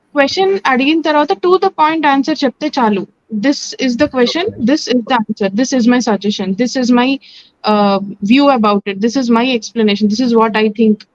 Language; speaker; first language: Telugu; native; Telugu